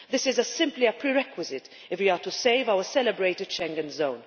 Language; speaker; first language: English; non-native, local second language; Maltese